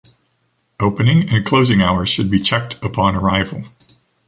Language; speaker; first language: English; native; English